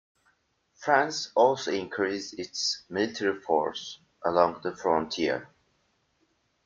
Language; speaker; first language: English; native; English